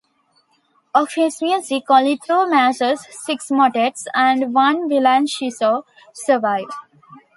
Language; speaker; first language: English; non-native, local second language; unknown